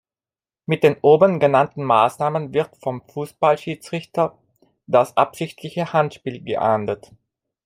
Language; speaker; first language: German; non-native, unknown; Italian